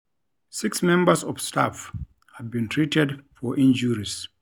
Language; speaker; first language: English; non-native, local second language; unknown